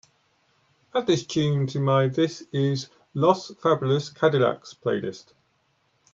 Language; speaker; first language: English; native; English